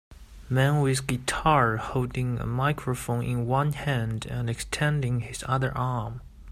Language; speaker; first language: English; native; English